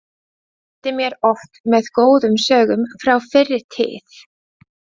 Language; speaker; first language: Icelandic; non-native, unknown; Latvian